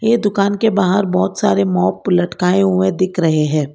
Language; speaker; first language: Hindi; non-native, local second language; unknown